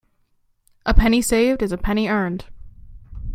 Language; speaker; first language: English; native; English